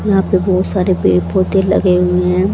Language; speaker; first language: Hindi; native; Hindi